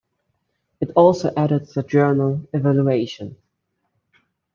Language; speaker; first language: English; native; English